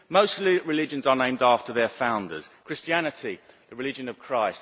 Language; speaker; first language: English; native; English